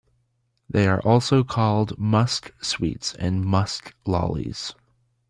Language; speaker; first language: English; native; English